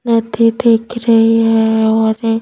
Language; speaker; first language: Hindi; native; Hindi